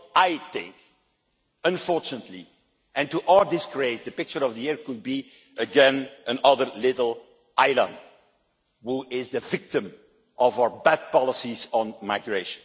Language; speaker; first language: English; non-native, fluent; Dutch